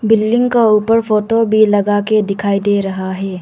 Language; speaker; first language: Hindi; non-native, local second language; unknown